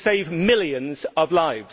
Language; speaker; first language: English; native; English